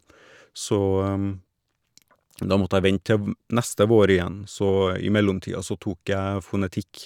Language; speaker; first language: Norwegian; native; Norwegian